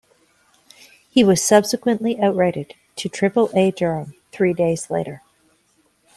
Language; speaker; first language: English; native; English